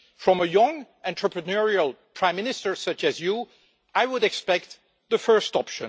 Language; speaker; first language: English; non-native, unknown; French